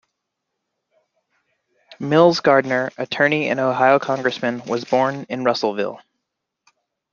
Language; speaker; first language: English; native; English